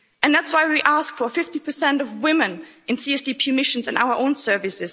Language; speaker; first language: English; non-native, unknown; German